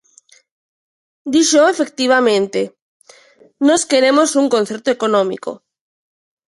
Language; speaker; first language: Galician; non-native, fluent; Spanish